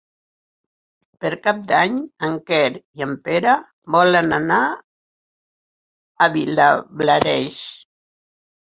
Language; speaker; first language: Catalan; non-native, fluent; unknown